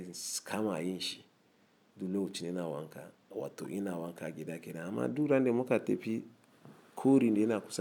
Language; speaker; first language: Hausa; non-native, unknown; Igbo